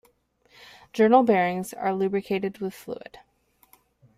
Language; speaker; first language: English; native; English